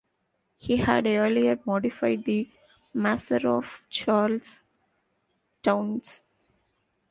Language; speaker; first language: English; non-native, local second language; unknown